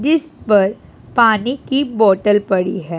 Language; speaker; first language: Hindi; non-native, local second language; Punjabi